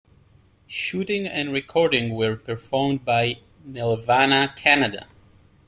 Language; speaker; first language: English; native; English